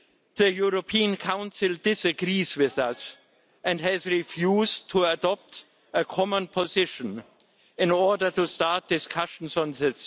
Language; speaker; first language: English; non-native, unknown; German